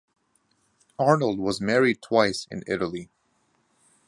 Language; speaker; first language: English; native; English